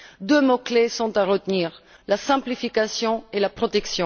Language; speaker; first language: French; non-native, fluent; Bulgarian